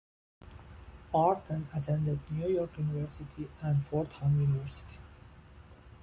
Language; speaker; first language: English; non-native, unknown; Persian